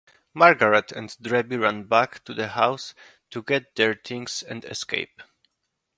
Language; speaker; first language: English; non-native, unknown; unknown